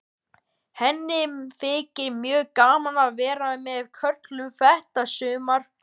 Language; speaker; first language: Icelandic; native; Icelandic